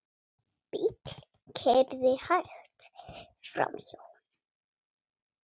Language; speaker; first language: Icelandic; non-native, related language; Swedish